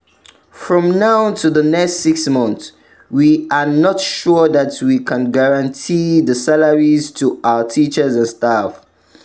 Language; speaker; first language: English; non-native, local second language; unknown